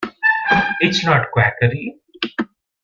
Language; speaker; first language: English; non-native, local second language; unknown